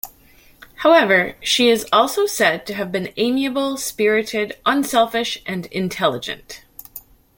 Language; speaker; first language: English; native; English